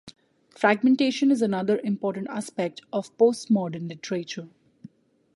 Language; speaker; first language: English; non-native, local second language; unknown